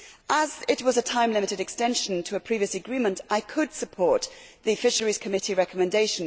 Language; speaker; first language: English; native; English